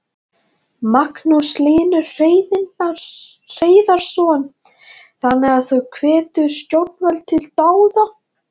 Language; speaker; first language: Icelandic; non-native, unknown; Latvian